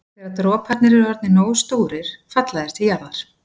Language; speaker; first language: Icelandic; native; Icelandic